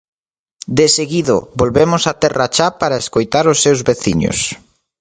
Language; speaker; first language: Galician; native; Galician